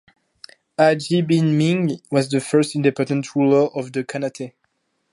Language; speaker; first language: English; non-native, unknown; French